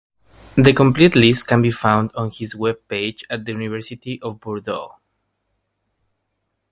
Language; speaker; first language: English; non-native, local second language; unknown